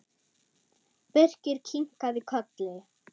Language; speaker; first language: Icelandic; non-native, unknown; German